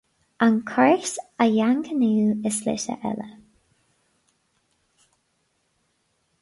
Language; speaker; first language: Irish; non-native, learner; English